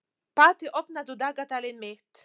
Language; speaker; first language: Icelandic; non-native, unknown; Polish